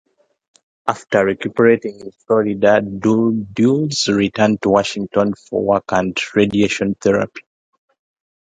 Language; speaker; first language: English; non-native, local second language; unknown